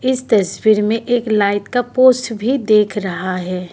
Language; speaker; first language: Hindi; non-native, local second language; Assamese